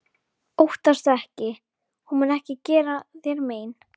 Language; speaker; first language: Icelandic; native; Icelandic